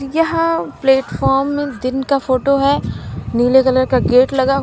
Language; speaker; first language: Hindi; native; Hindi